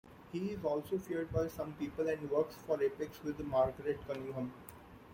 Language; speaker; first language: English; non-native, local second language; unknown